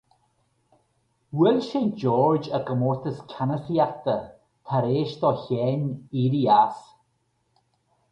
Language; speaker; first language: Irish; native; Irish